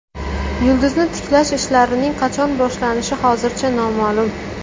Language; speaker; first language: Uzbek; native; Uzbek